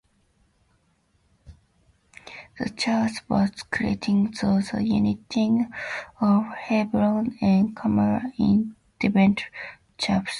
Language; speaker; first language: English; native; English